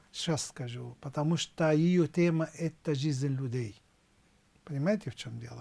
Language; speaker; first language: Russian; non-native, fluent; Arabic